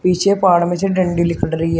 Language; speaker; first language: Hindi; native; Hindi